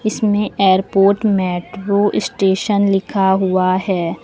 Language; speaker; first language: Hindi; native; Hindi